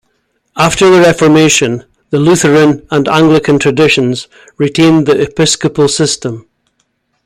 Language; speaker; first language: English; native; English